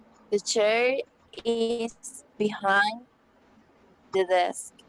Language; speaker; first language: English; non-native, learner; Spanish